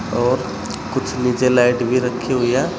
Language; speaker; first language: Hindi; native; Hindi